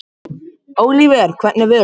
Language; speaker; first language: Icelandic; non-native, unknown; Macedonian